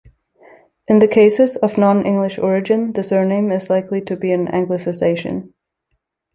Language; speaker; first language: English; native; English